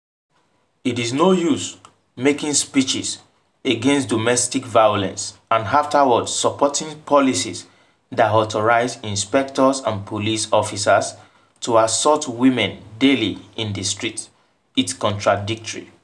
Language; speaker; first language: English; non-native, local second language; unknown